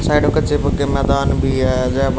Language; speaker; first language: Hindi; native; Hindi